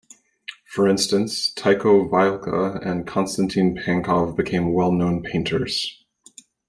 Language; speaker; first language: English; native; English